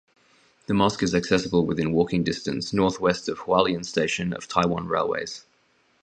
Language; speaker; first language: English; native; English